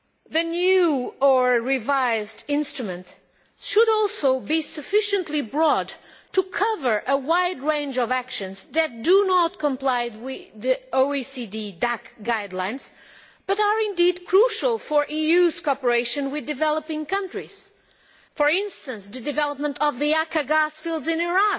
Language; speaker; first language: English; non-native, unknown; Portuguese